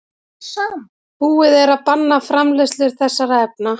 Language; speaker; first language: Icelandic; native; Icelandic